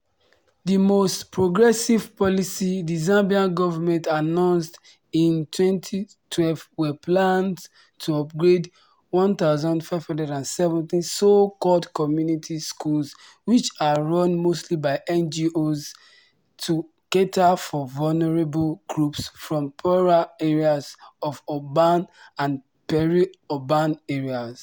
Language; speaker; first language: English; non-native, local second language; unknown